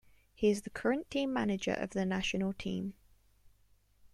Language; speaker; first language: English; native; English